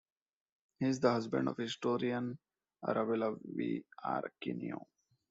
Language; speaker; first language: English; non-native, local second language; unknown